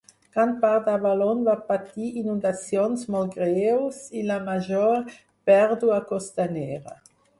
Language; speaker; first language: Catalan; non-native, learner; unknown